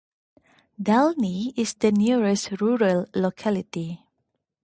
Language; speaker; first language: English; non-native, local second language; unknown